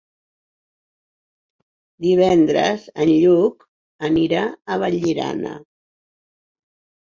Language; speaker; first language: Catalan; non-native, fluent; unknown